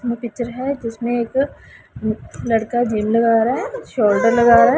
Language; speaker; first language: Hindi; non-native, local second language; Punjabi